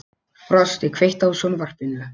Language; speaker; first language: Icelandic; non-native, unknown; Polish